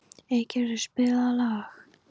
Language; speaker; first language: Icelandic; non-native, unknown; Polish